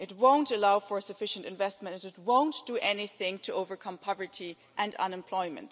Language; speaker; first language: English; non-native, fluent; German